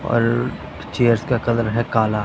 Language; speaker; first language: Hindi; non-native, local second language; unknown